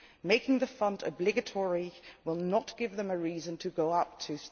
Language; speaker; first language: English; non-native, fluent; Dutch